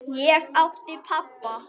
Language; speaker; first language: Icelandic; native; Icelandic